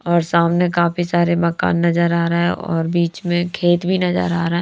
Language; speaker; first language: Hindi; native; Hindi